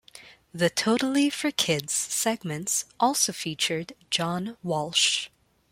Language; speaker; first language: English; non-native, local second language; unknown